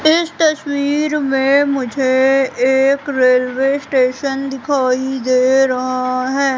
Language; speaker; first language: Hindi; native; Hindi